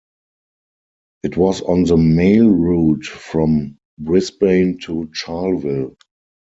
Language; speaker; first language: English; non-native, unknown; German